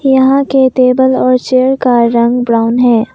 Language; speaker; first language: Hindi; non-native, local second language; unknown